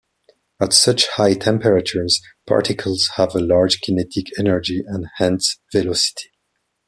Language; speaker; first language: English; non-native, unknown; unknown